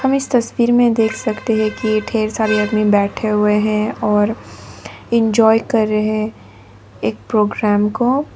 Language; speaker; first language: Hindi; non-native, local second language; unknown